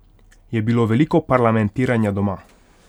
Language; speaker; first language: Slovenian; non-native, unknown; Hungarian